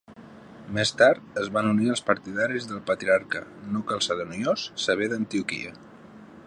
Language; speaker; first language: Catalan; native; Catalan